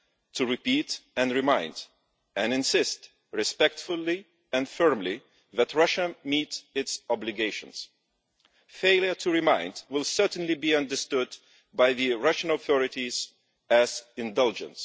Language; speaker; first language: English; non-native, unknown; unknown